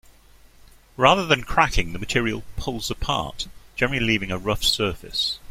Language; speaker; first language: English; native; English